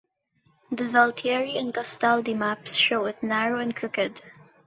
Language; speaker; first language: English; non-native, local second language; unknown